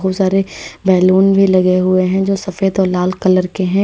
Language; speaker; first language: Hindi; native; Hindi